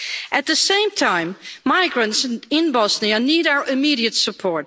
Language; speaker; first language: English; non-native, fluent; Dutch